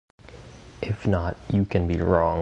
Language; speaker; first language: English; native; English